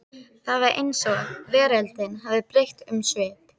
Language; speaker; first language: Icelandic; native; Icelandic